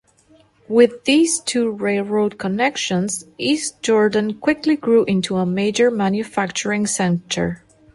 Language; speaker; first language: English; non-native, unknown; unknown